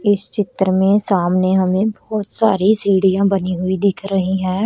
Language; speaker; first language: Hindi; native; Hindi